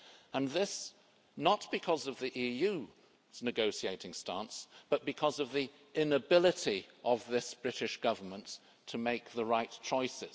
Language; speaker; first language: English; native; English